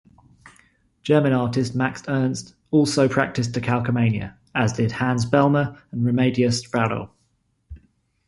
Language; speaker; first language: English; native; English